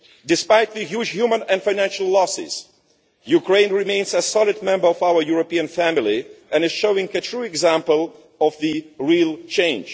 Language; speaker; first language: English; non-native, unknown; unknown